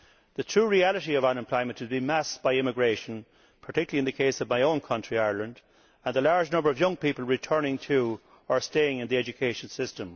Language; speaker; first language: English; native; English